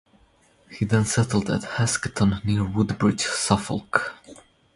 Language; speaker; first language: English; non-native, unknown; Croatian